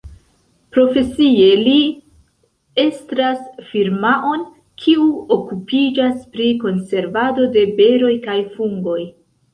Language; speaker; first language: Esperanto; non-native, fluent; Central Kurdish